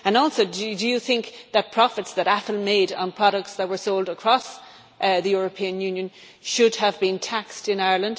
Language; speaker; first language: English; native; English